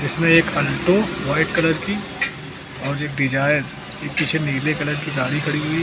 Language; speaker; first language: Hindi; native; Hindi